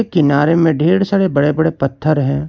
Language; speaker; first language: Hindi; non-native, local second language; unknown